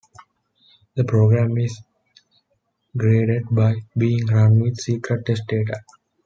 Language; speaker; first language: English; non-native, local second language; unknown